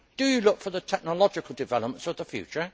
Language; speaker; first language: English; native; English